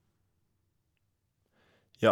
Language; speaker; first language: Norwegian; native; Norwegian